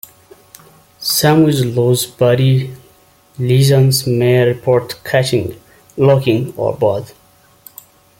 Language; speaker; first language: English; non-native, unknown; Amharic